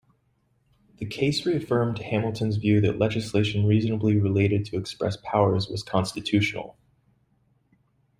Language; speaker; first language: English; native; English